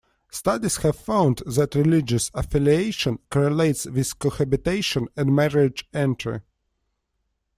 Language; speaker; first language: English; non-native, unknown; Russian